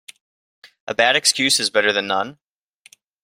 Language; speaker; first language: English; native; English